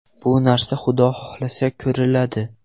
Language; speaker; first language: Uzbek; non-native, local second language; Russian